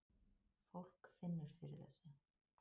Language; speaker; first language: Icelandic; native; Icelandic